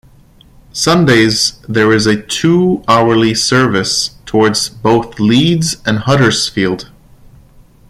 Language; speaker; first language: English; non-native, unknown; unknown